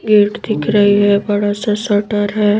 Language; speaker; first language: Hindi; native; Hindi